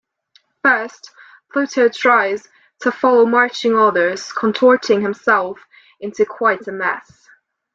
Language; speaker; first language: English; non-native, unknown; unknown